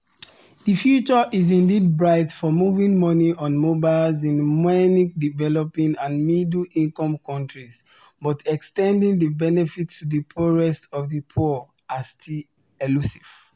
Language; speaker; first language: English; non-native, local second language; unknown